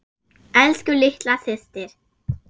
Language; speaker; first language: Icelandic; non-native, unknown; German